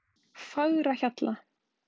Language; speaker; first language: Icelandic; native; Icelandic